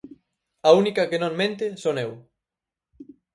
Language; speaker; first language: Galician; native; Galician